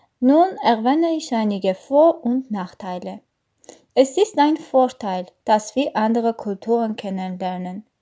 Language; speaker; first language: German; non-native, learner; Armenian